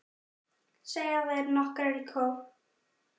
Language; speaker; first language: Icelandic; native; Icelandic